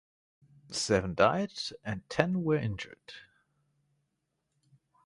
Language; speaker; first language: English; non-native, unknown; German